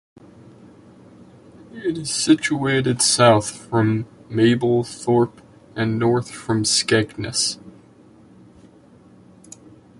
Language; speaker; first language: English; native; English